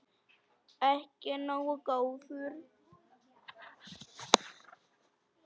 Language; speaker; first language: Icelandic; non-native, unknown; Polish